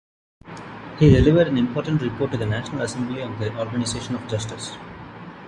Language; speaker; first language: English; non-native, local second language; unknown